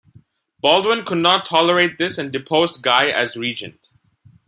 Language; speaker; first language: English; non-native, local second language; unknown